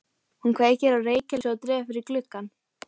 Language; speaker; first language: Icelandic; native; Icelandic